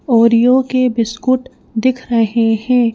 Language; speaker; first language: Hindi; native; Hindi